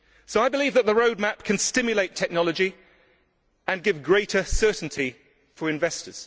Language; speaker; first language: English; native; English